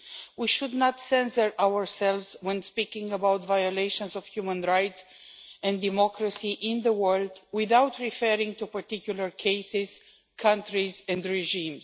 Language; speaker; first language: English; non-native, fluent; Romanian